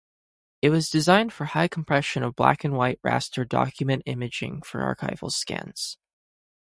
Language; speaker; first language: English; native; English